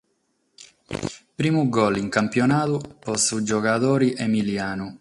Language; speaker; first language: Sardinian; non-native, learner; Catalan